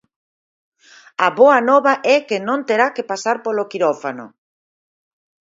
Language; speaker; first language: Galician; native; Galician